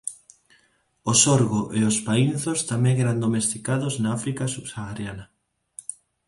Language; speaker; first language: Galician; non-native, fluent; Spanish